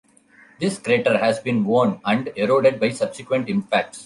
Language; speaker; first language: English; non-native, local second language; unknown